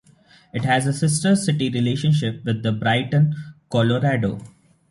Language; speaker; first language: English; non-native, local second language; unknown